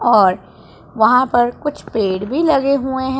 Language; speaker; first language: Hindi; non-native, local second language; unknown